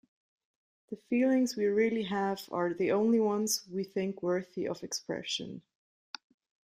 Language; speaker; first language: English; non-native, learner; Swiss German